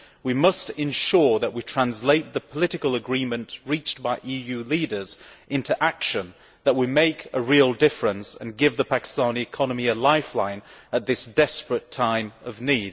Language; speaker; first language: English; native; English